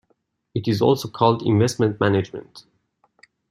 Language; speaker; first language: English; non-native, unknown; Persian